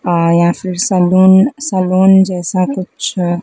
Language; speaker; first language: Hindi; native; Hindi